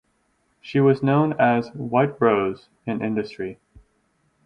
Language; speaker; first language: English; native; English